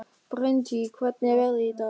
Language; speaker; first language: Icelandic; non-native, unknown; German